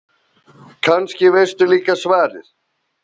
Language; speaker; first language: Icelandic; non-native, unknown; Slovenian